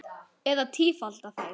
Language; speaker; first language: Icelandic; native; Icelandic